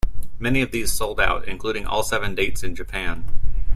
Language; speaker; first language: English; native; English